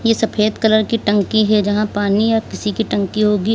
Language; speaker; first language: Hindi; native; Hindi